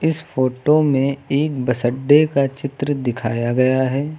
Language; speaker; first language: Hindi; native; Hindi